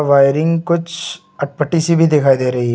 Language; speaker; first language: Hindi; native; Hindi